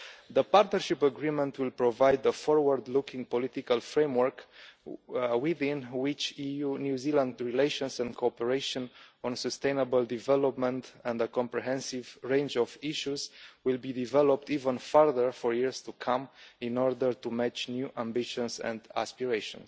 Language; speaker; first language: English; non-native, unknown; Romanian